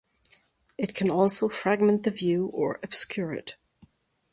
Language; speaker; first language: English; native; English